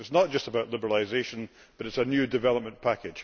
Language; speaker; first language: English; native; English